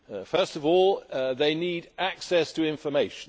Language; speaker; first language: English; native; English